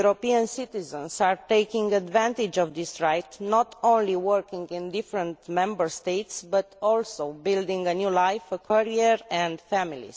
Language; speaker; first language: English; non-native, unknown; Romanian